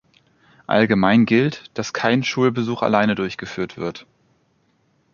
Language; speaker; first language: German; native; German